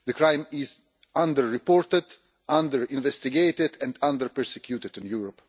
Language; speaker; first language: English; non-native, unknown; Russian